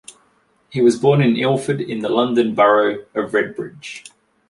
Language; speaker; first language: English; native; English